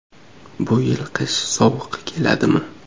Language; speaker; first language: Uzbek; native; Uzbek